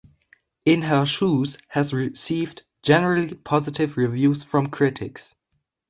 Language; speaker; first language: English; non-native, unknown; German